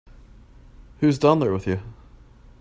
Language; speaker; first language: English; native; English